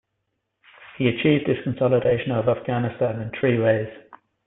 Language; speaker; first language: English; native; English